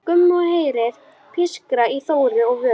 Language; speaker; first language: Icelandic; native; Icelandic